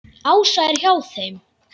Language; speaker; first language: Icelandic; native; Icelandic